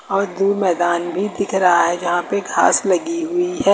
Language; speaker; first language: Hindi; native; Hindi